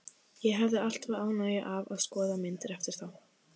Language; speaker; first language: Icelandic; native; Icelandic